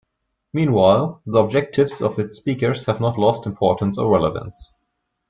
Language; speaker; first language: English; non-native, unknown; German